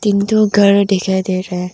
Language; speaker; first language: Hindi; non-native, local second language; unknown